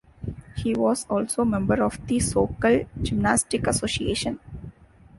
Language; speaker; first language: English; non-native, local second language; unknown